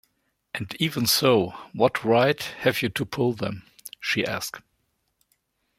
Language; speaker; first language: English; non-native, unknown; German